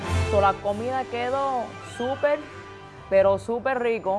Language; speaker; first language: Spanish; early bilingual, other home language; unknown